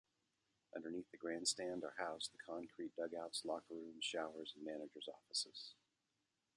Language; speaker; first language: English; native; English